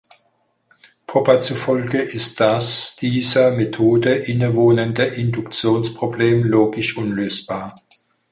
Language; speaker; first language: German; native; German